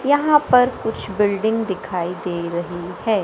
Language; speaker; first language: Hindi; native; Hindi